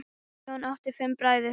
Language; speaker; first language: Icelandic; native; Icelandic